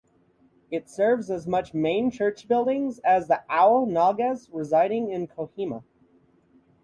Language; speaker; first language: English; native; English